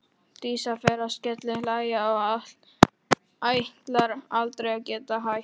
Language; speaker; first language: Icelandic; non-native, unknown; Polish